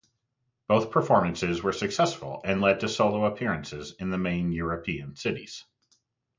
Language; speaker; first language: English; native; English